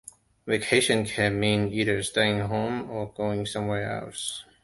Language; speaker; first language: English; non-native, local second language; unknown